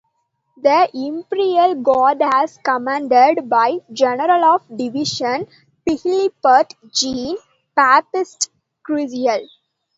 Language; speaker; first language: English; non-native, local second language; Tamil